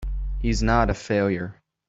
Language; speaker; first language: English; native; English